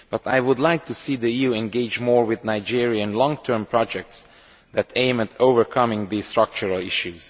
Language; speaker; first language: English; non-native, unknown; Romanian